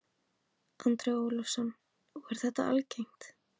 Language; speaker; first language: Icelandic; native; Icelandic